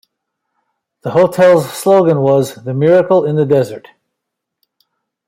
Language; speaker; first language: English; native; English